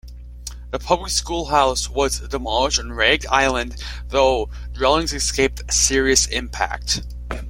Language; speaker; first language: English; native; English